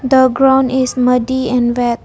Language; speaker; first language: English; non-native, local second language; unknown